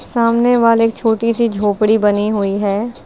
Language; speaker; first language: Hindi; native; Hindi